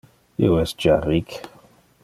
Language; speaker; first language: Interlingua; non-native, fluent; Dutch